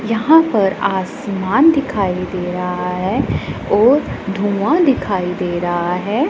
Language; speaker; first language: Hindi; non-native, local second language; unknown